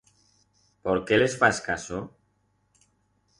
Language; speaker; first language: Aragonese; non-native, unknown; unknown